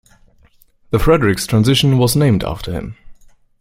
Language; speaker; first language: English; native; English